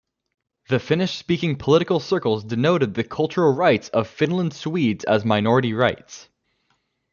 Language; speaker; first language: English; native; English